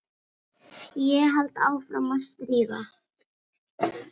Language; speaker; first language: Icelandic; non-native, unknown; Filipino